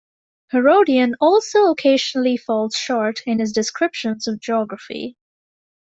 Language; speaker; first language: English; native; English